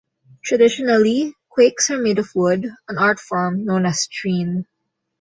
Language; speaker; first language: English; non-native, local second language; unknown